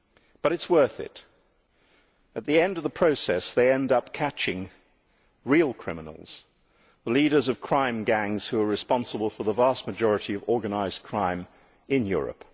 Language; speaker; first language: English; native; English